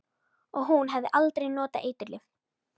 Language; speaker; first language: Icelandic; native; Icelandic